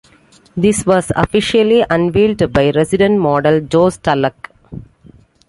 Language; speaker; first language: English; non-native, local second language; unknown